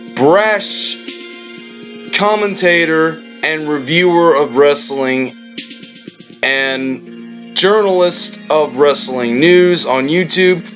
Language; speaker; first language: English; native; English